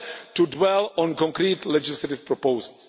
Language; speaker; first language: English; non-native, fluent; Czech